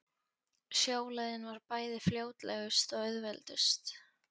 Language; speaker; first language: Icelandic; non-native, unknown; Polish